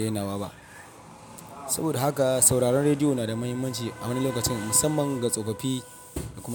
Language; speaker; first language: Hausa; non-native, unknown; Yoruba